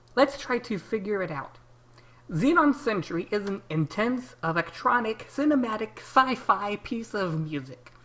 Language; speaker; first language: English; native; English